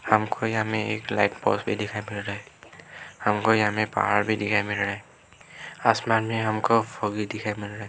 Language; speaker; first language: Hindi; early bilingual, other home language; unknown